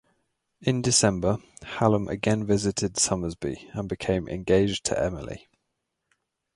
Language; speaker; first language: English; native; English